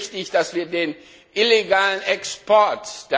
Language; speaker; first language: German; non-native, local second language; Luxembourgish